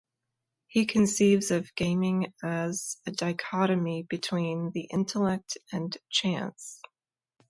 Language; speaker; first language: English; native; English